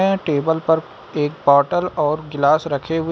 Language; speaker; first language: Hindi; native; Hindi